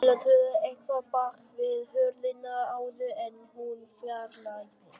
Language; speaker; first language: Icelandic; non-native, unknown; Vietnamese